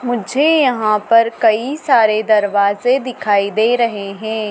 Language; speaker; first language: Hindi; native; Hindi